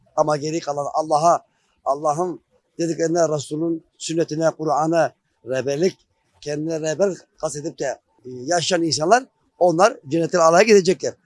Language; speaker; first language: Turkish; non-native, local second language; Kurdish